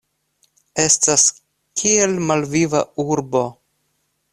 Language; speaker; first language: Esperanto; non-native, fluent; Russian